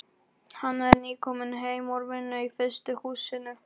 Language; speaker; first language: Icelandic; non-native, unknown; Polish